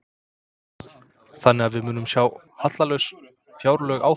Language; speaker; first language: Icelandic; non-native, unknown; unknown